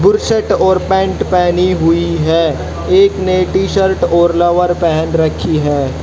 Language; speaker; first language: Hindi; native; Hindi